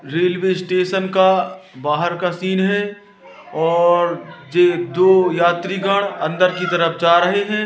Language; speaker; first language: Hindi; native; Hindi